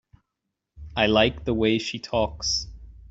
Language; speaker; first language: English; native; English